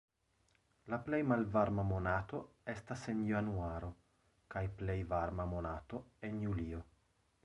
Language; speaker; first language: Esperanto; non-native, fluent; Italian